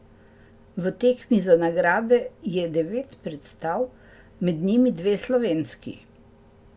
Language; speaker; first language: Slovenian; native; Slovenian